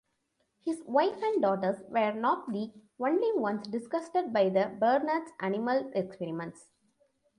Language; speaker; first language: English; non-native, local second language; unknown